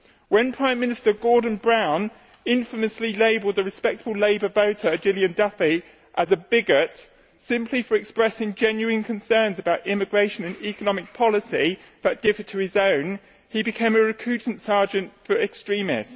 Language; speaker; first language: English; native; English